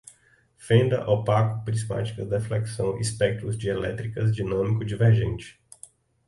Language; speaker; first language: Portuguese; native; Portuguese